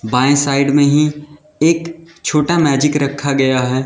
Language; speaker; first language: Hindi; native; Hindi